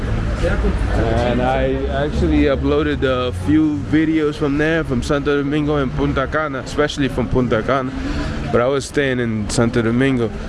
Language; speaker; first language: English; native; English